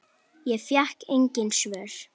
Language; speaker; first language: Icelandic; native; Icelandic